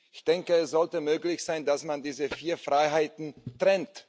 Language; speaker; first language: German; non-native, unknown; Slovak